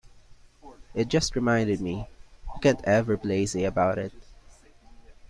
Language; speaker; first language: English; non-native, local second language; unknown